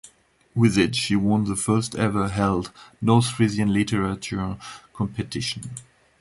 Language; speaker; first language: English; non-native, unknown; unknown